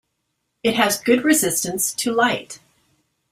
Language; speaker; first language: English; native; English